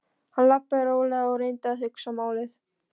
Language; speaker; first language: Icelandic; non-native, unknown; Polish